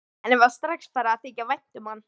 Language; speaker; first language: Icelandic; native; Icelandic